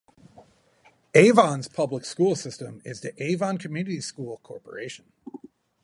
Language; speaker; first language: English; native; English